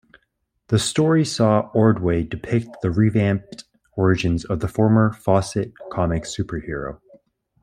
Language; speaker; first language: English; native; English